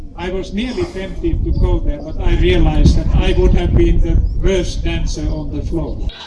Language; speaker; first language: English; non-native, fluent; Finnish